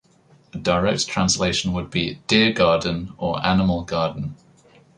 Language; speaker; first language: English; native; English